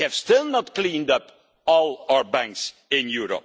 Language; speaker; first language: English; non-native, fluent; Dutch